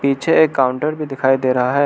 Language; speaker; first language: Hindi; non-native, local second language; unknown